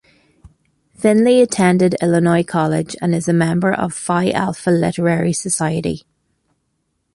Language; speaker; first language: English; native; English